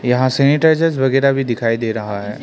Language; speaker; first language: Hindi; non-native, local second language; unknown